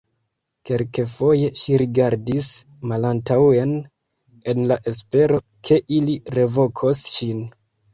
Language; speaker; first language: Esperanto; non-native, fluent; Kinyarwanda